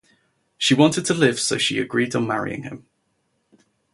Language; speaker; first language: English; native; English